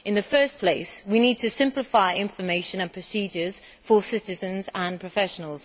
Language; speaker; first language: English; native; English